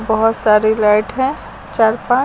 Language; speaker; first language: Hindi; native; Hindi